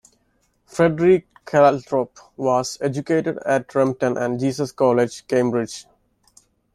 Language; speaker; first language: English; non-native, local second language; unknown